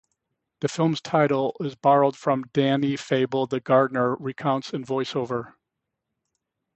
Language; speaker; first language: English; native; English